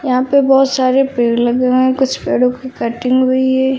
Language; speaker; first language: Hindi; native; Hindi